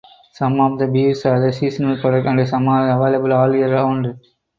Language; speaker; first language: English; non-native, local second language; Tamil